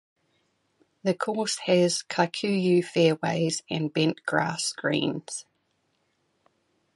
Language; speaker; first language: English; native; English